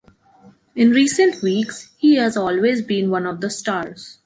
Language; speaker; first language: English; non-native, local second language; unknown